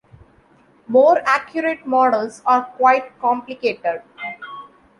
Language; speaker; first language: English; non-native, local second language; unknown